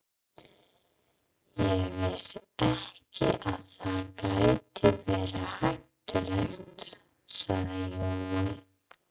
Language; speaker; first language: Icelandic; non-native, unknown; English